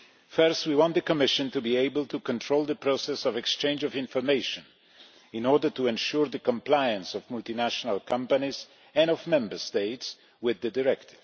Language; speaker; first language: English; non-native, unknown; Polish